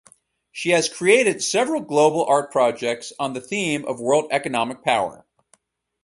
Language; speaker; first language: English; native; English